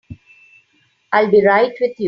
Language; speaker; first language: English; non-native, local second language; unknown